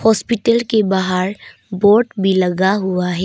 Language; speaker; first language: Hindi; non-native, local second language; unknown